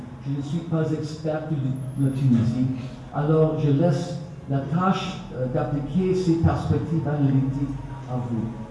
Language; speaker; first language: French; non-native, learner; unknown